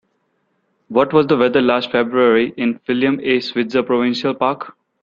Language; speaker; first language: English; non-native, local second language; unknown